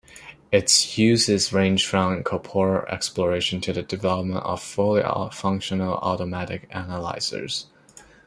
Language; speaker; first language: English; non-native, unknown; Chinese